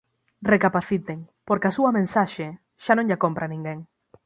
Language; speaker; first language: Galician; native; Galician